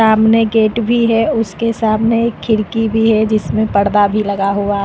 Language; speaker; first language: Hindi; native; Hindi